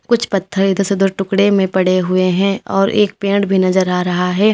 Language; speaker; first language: Hindi; native; Hindi